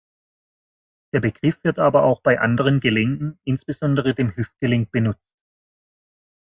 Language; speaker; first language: German; native; German